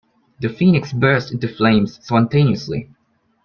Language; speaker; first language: English; non-native, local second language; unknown